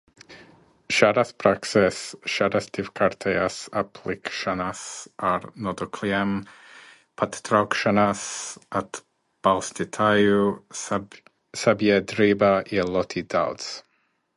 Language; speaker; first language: Latvian; non-native, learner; English